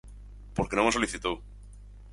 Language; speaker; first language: Galician; native; Galician